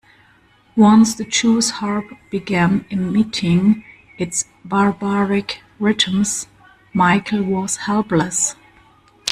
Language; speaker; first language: English; non-native, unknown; German